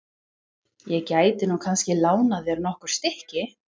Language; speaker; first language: Icelandic; non-native, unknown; English